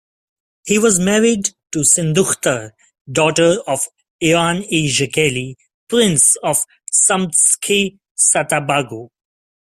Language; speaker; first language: English; non-native, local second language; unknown